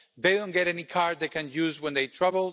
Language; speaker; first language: English; non-native, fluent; Spanish